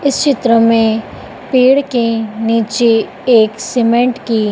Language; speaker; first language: Hindi; native; Hindi